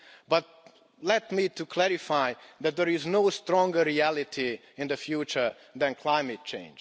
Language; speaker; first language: English; non-native, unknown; Hungarian